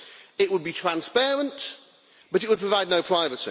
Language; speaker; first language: English; native; English